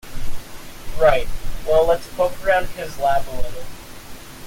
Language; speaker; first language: English; native; English